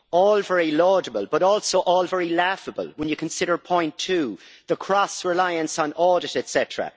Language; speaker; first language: English; native; English